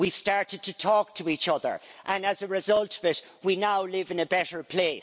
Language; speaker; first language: English; native; English